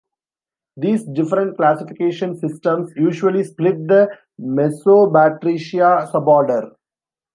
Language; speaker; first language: English; non-native, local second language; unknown